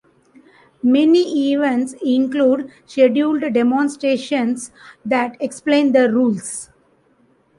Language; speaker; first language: English; non-native, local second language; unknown